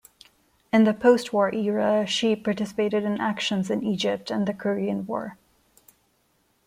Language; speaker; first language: English; non-native, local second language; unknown